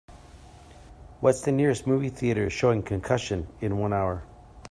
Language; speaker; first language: English; native; English